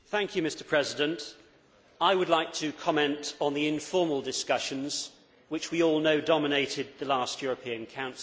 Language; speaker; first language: English; native; English